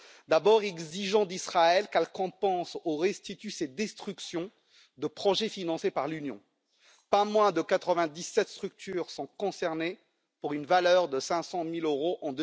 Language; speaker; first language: French; native; French